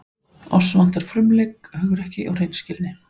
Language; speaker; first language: Icelandic; native; Icelandic